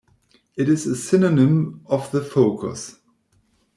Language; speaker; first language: English; non-native, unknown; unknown